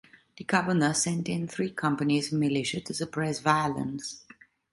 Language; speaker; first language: English; non-native, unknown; Italian